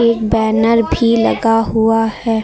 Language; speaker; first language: Hindi; native; Hindi